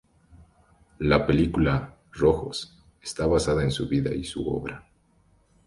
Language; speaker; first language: Spanish; native; Spanish